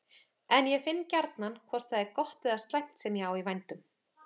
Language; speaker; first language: Icelandic; native; Icelandic